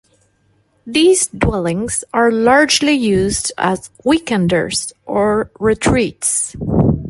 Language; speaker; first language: English; non-native, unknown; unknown